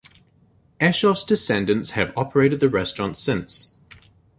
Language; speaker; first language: English; native; English